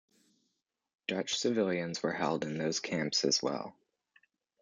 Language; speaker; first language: English; native; English